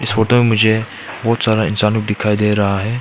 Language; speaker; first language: Hindi; non-native, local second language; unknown